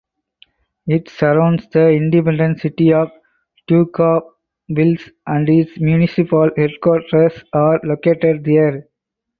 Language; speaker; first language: English; non-native, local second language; Tamil